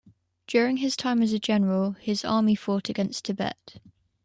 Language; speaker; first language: English; native; English